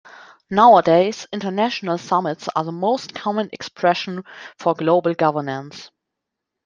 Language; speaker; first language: English; non-native, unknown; German